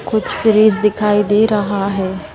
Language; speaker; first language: Hindi; native; Hindi